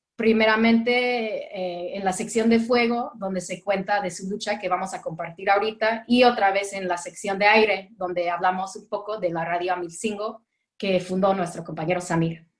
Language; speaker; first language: Spanish; non-native, fluent; English